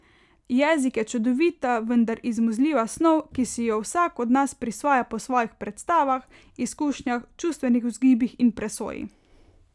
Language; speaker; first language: Slovenian; native; Slovenian